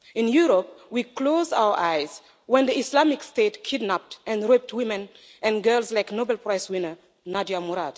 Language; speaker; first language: English; non-native, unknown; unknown